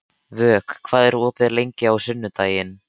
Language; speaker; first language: Icelandic; native; Icelandic